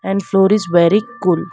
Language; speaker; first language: English; non-native, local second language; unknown